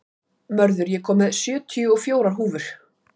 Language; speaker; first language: Icelandic; native; Icelandic